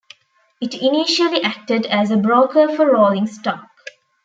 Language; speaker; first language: English; non-native, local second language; Tamil